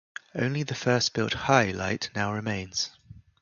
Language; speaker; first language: English; native; English